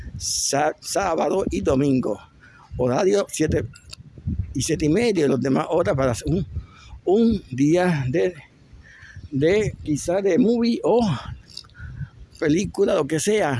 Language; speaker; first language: Spanish; native; Spanish